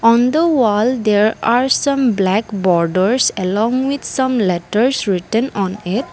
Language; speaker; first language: English; non-native, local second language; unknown